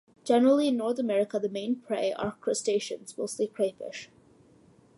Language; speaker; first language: English; early bilingual, other home language; Malayalam